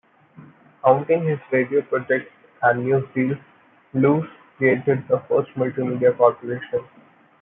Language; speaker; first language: English; non-native, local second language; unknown